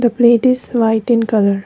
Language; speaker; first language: English; non-native, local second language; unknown